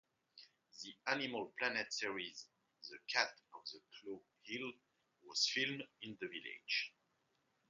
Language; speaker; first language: English; non-native, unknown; French